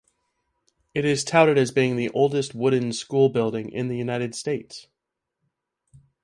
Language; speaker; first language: English; native; English